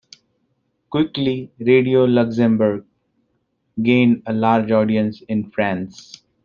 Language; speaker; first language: English; non-native, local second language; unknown